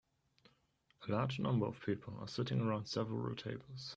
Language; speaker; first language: English; non-native, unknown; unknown